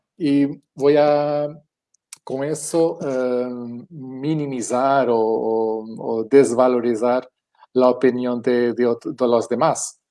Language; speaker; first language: Spanish; non-native, related language; Portuguese